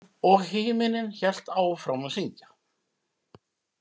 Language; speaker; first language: Icelandic; native; Icelandic